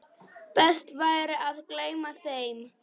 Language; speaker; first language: Icelandic; non-native, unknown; Polish